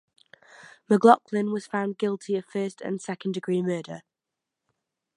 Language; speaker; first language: English; native; English